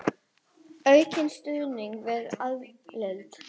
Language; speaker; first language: Icelandic; native; Icelandic